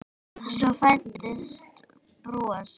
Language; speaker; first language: Icelandic; native; Icelandic